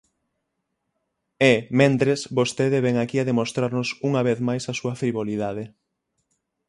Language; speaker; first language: Galician; native; Galician